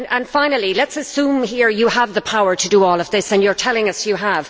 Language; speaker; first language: English; native; English